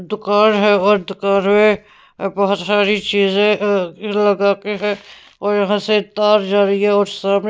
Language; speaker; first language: Hindi; non-native, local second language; Punjabi